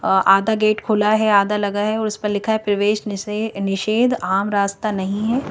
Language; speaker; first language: Hindi; native; Hindi